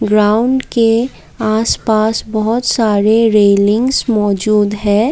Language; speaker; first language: Hindi; non-native, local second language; Assamese